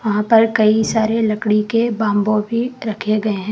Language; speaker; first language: Hindi; non-native, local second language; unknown